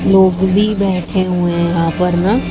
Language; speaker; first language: Hindi; native; Hindi